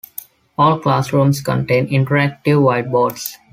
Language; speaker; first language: English; non-native, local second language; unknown